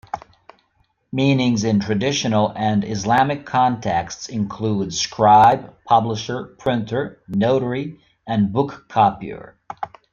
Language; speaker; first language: English; native; English